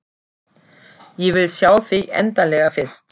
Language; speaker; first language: Icelandic; non-native, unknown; German